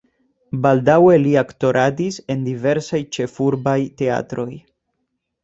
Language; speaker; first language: Esperanto; non-native, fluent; Spanish